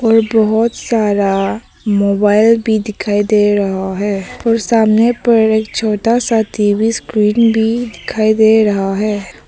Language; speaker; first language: Hindi; early bilingual, other home language; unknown